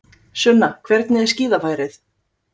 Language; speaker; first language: Icelandic; native; Icelandic